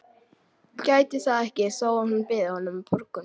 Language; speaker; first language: Icelandic; native; Icelandic